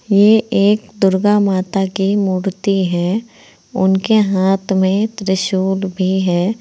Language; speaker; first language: Hindi; native; Hindi